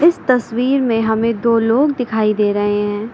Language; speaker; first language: Hindi; native; Hindi